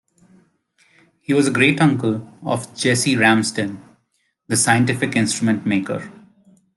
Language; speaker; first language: English; non-native, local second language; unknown